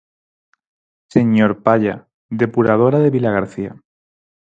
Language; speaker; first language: Galician; non-native, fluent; Spanish